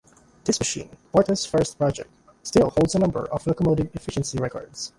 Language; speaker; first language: English; non-native, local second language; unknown